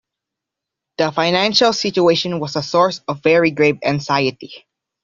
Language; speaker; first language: English; non-native, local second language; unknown